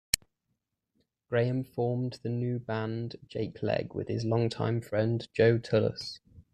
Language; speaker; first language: English; native; English